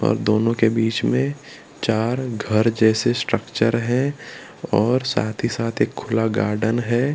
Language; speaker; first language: Hindi; non-native, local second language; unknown